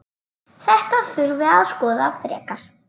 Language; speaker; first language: Icelandic; native; Icelandic